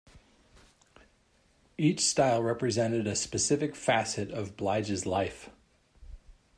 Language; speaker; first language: English; native; English